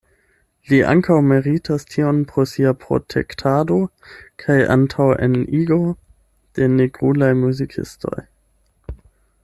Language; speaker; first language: Esperanto; non-native, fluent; German